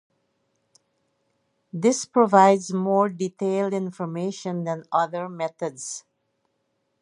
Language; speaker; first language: English; native; English